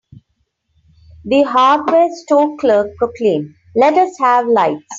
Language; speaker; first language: English; non-native, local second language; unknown